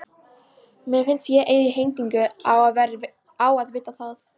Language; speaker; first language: Icelandic; non-native, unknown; Polish